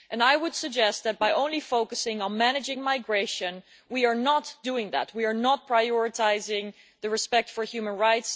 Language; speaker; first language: English; non-native, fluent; Dutch